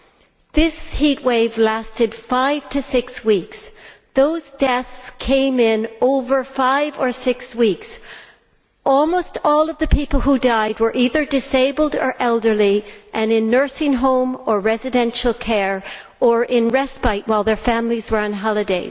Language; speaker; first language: English; native; English